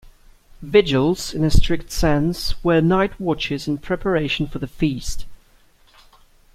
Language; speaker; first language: English; native; English